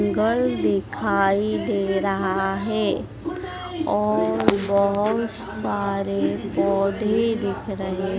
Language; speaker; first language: Hindi; native; Hindi